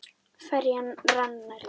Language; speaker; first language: Icelandic; native; Icelandic